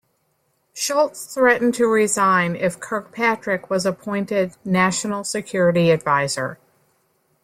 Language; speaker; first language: English; native; English